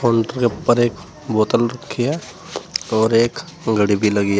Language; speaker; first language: Hindi; native; Hindi